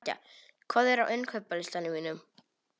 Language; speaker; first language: Icelandic; non-native, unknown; Polish